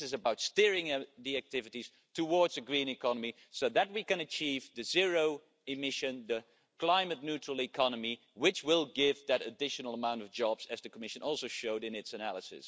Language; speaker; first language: English; non-native, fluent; Dutch